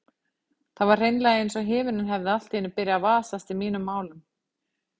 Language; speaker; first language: Icelandic; native; Icelandic